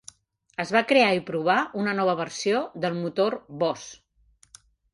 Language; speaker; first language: Catalan; native; Catalan